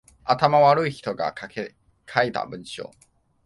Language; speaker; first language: Japanese; non-native, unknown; Chinese